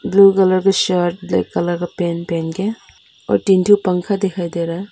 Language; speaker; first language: Hindi; non-native, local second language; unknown